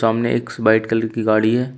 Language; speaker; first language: Hindi; native; Hindi